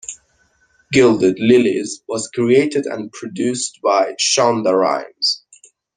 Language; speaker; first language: English; non-native, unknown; Persian